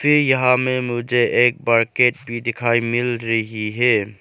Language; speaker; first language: Hindi; non-native, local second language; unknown